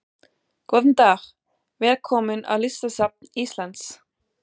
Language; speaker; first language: Icelandic; non-native, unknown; German